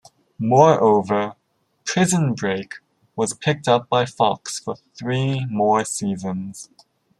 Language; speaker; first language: English; native; English